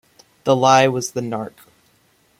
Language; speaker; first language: English; native; English